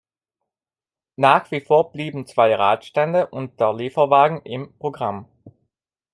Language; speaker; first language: German; non-native, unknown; Italian